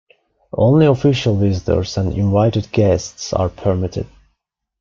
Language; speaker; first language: English; non-native, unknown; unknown